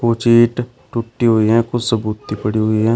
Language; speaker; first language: Hindi; native; Hindi